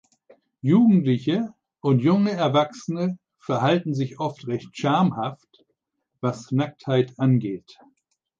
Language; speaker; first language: German; native; German